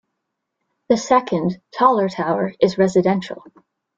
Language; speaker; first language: English; native; English